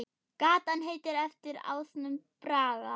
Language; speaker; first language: Icelandic; non-native, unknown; German